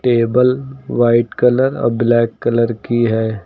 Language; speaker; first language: Hindi; native; Hindi